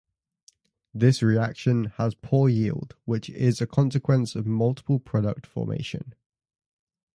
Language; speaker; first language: English; native; English